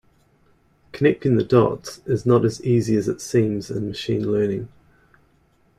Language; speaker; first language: English; native; English